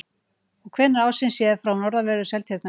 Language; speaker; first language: Icelandic; native; Icelandic